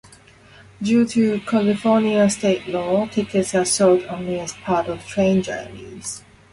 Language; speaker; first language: English; non-native, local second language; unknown